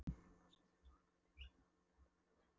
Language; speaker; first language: Icelandic; non-native, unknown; Polish